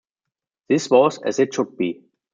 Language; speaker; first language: English; non-native, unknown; German